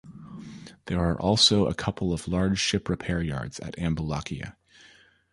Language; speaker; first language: English; native; English